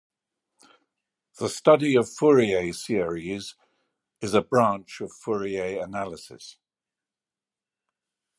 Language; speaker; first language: English; native; English